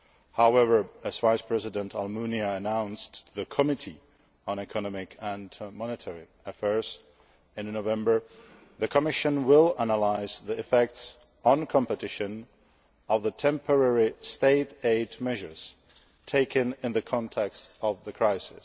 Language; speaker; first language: English; non-native, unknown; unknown